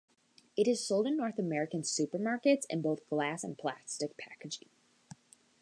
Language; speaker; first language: English; native; English